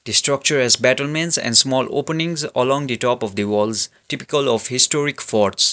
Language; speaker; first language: English; non-native, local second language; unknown